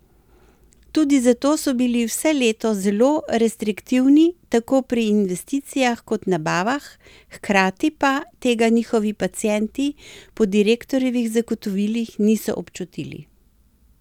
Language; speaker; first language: Slovenian; native; Slovenian